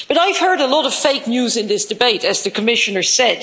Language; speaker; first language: English; non-native, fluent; Dutch